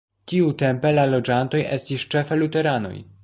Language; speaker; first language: Esperanto; non-native, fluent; Polish